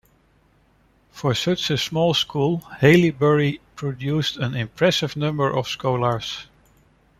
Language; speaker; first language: English; non-native, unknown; Dutch